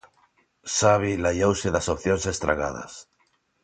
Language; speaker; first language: Galician; non-native, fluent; Spanish